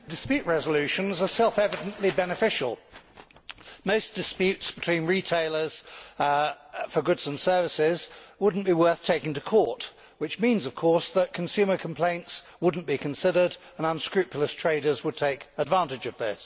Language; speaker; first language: English; native; English